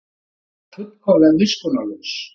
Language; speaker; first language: Icelandic; native; Icelandic